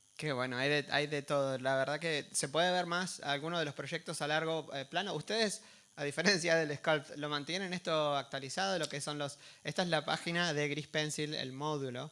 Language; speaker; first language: Spanish; native; Spanish